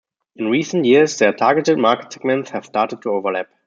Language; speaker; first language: English; non-native, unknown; German